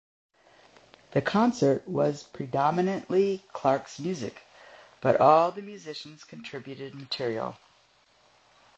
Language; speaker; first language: English; native; English